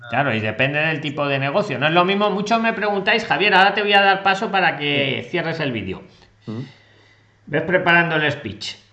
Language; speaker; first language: Spanish; native; Spanish